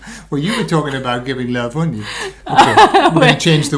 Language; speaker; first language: English; native; English